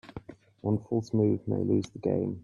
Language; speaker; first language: English; native; English